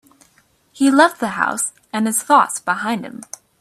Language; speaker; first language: English; native; English